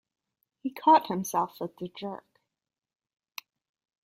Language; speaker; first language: English; native; English